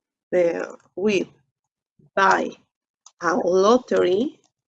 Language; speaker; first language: English; non-native, learner; Spanish